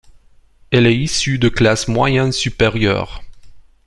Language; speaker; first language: French; non-native, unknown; Romanian